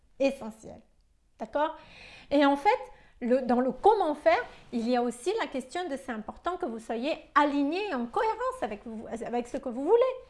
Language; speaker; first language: French; non-native, local second language; Malagasy